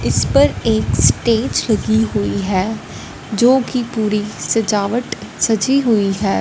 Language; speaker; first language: Hindi; non-native, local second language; Punjabi